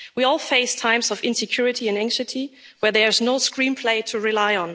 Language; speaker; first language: English; non-native, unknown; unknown